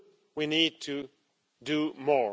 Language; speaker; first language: English; non-native, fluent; Swedish